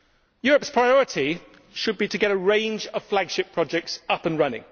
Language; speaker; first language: English; native; English